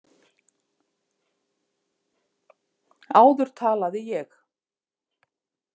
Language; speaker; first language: Icelandic; native; Icelandic